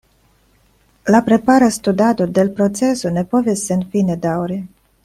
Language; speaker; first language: Esperanto; non-native, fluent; Russian